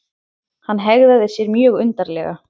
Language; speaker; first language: Icelandic; native; Icelandic